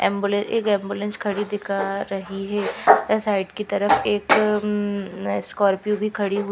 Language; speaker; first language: Hindi; non-native, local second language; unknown